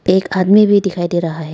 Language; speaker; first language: Hindi; non-native, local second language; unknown